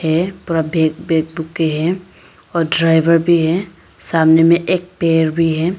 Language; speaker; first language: Hindi; non-native, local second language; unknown